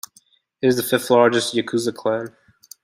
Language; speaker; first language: English; native; English